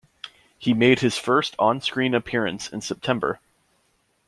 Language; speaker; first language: English; native; English